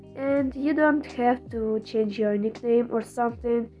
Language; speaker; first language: English; non-native, learner; Russian